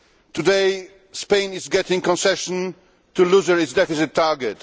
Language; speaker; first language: English; non-native, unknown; Polish